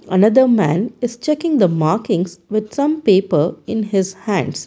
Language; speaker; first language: English; non-native, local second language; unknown